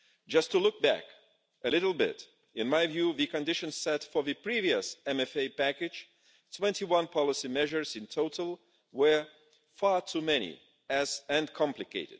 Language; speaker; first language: English; non-native, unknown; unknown